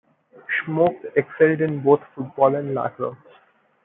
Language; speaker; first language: English; non-native, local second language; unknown